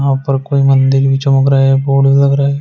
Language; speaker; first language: Hindi; native; Hindi